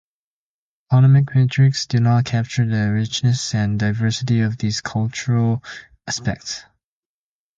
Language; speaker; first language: English; native; English